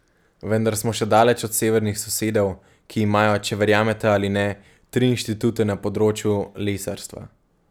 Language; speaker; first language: Slovenian; native; Slovenian